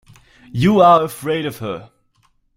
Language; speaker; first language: English; non-native, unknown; German